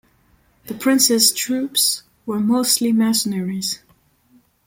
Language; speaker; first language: English; non-native, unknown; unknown